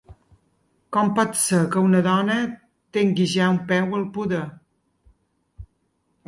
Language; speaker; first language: Catalan; native; Catalan